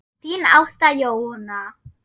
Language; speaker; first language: Icelandic; non-native, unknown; German